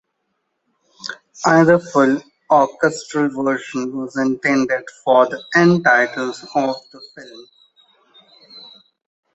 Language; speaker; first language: English; non-native, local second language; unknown